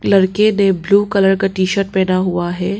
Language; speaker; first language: Hindi; early bilingual, other home language; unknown